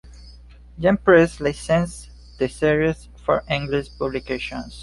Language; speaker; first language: English; non-native, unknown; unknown